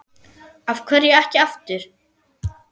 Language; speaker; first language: Icelandic; non-native, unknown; German